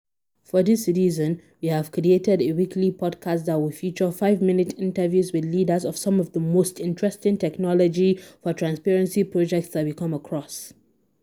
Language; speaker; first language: English; non-native, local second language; Hausa